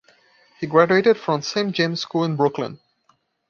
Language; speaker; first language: English; non-native, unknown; Portuguese